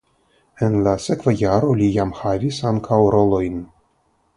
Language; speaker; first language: Esperanto; non-native, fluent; Russian